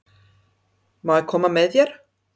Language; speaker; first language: Icelandic; non-native, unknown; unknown